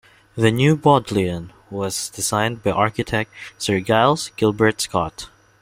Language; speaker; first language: English; non-native, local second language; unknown